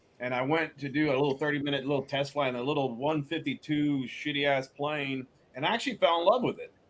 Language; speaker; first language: English; early bilingual, other home language; Spanish